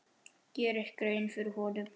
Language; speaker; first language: Icelandic; native; Icelandic